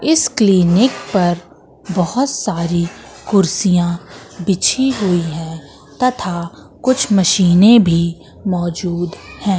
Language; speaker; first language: Hindi; native; Hindi